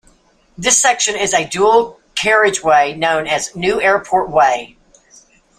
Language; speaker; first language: English; native; English